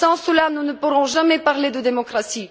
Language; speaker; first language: French; non-native, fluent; Bulgarian